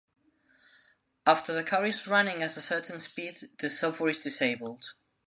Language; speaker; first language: English; non-native, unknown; Spanish